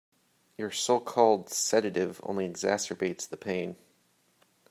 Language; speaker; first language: English; native; English